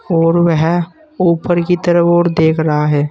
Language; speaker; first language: Hindi; native; Hindi